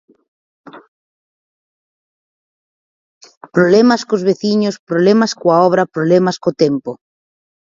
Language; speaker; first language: Galician; native; Galician